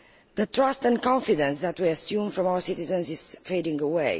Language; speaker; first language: English; non-native, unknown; Romanian